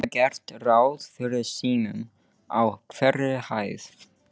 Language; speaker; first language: Icelandic; non-native, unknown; English